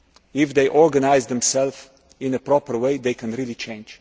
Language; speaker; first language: English; non-native, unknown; Slovenian